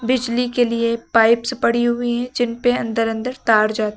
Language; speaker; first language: Hindi; native; Hindi